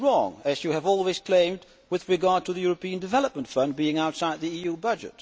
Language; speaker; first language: English; non-native, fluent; Dutch